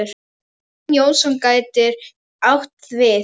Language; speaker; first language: Icelandic; non-native, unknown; Polish